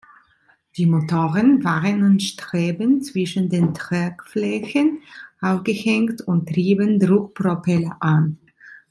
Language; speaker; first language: German; non-native, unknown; Italian